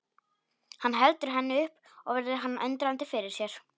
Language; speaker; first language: Icelandic; non-native, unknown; Polish